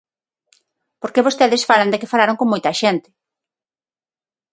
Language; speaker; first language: Galician; non-native, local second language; Spanish